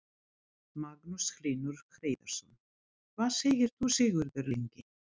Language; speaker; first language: Icelandic; non-native, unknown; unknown